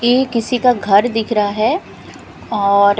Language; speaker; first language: Hindi; non-native, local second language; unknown